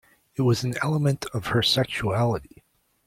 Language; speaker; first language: English; native; English